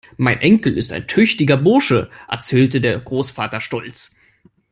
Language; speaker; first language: English; non-native, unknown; German